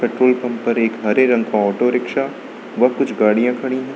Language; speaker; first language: Hindi; native; Hindi